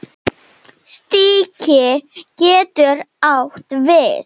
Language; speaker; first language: Icelandic; non-native, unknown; Slovenian